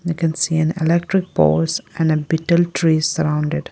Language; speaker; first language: English; non-native, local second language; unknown